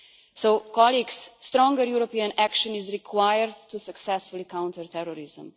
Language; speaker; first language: English; non-native, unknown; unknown